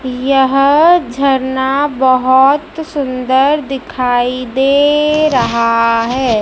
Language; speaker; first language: Hindi; native; Hindi